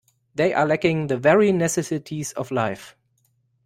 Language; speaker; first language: English; non-native, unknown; German